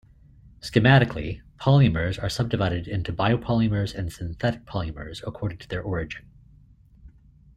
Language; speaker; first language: English; native; English